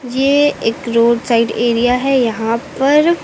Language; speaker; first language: Hindi; native; Hindi